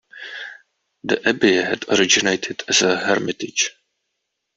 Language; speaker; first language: English; non-native, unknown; Czech